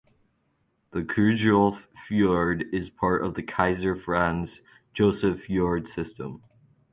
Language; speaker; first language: English; native; English